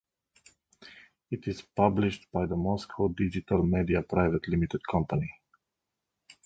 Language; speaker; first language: English; native; English